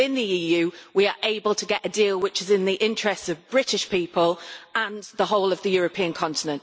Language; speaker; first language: English; native; English